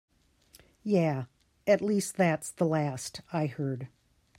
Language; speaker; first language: English; native; English